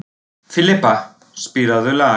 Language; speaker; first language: Icelandic; non-native, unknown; German